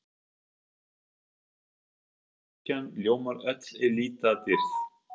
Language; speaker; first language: Icelandic; non-native, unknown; German